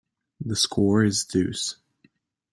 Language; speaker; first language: English; non-native, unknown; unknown